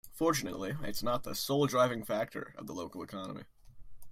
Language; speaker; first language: English; native; English